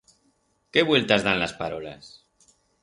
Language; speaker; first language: Aragonese; non-native, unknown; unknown